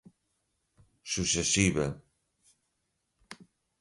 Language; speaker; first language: Portuguese; non-native, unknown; Galician